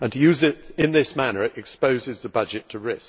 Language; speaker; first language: English; native; English